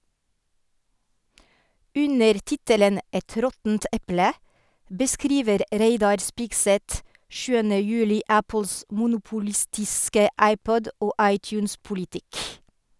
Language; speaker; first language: Norwegian; non-native, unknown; French